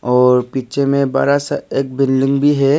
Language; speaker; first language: Hindi; non-native, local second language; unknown